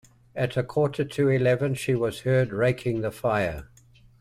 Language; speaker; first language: English; native; English